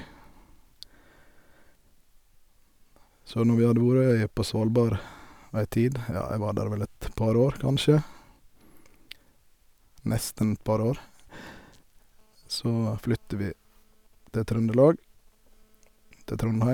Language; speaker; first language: Norwegian; native; Norwegian